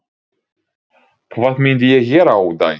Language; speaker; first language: Icelandic; non-native, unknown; Ukrainian